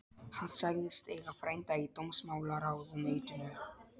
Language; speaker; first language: Icelandic; non-native, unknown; Polish